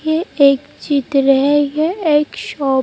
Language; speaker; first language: Hindi; native; Hindi